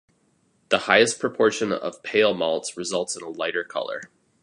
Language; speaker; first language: English; native; English